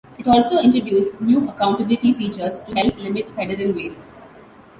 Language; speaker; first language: English; non-native, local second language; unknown